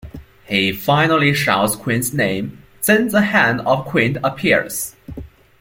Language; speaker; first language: English; non-native, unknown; Chinese